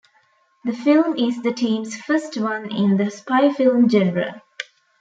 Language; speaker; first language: English; non-native, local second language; Tamil